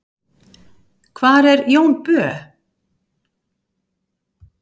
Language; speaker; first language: Icelandic; native; Icelandic